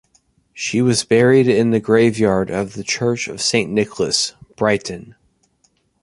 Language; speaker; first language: English; native; English